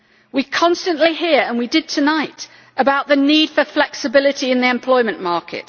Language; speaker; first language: English; native; English